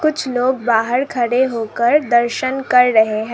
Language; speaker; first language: Hindi; non-native, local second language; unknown